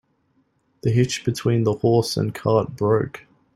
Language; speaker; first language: English; native; English